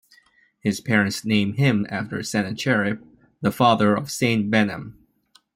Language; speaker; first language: English; non-native, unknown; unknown